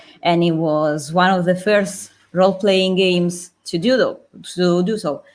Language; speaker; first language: English; non-native, fluent; Italian